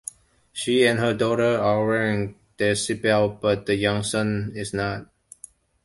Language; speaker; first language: English; non-native, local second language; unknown